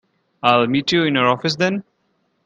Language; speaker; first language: English; non-native, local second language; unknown